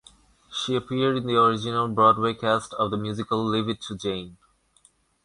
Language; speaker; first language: English; non-native, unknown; Bangla